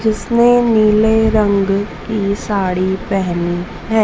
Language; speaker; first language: Hindi; native; Hindi